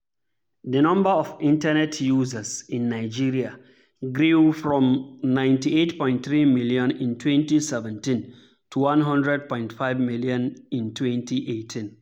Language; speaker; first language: English; non-native, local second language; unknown